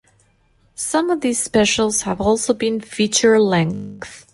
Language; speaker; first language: English; non-native, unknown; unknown